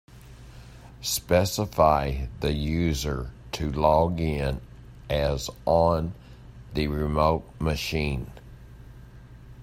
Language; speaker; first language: English; native; English